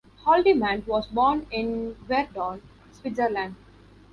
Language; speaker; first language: English; non-native, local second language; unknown